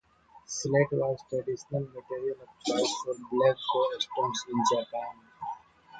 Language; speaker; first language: English; non-native, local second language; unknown